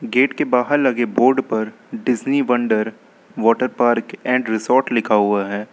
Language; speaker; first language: Hindi; native; Hindi